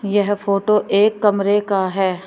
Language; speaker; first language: Hindi; native; Hindi